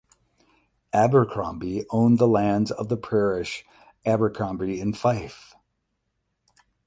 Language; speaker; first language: English; native; English